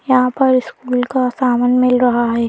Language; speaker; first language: Hindi; native; Hindi